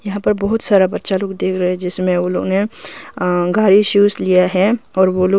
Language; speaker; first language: Hindi; early bilingual, other home language; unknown